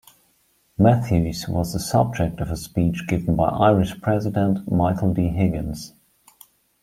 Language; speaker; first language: English; non-native, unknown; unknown